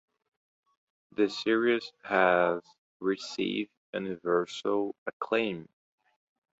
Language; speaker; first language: English; non-native, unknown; Portuguese